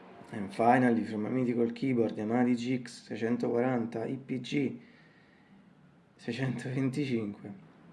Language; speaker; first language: English; non-native, learner; Italian